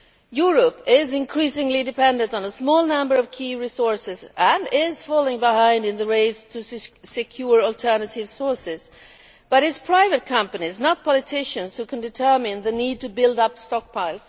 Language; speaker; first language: English; non-native, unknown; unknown